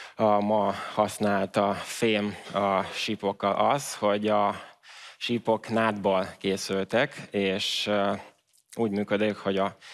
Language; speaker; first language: Hungarian; early bilingual, other home language; Ukrainian